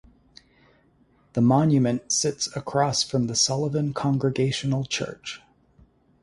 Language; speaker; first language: English; native; English